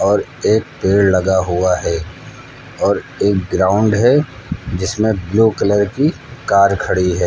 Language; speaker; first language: Hindi; native; Hindi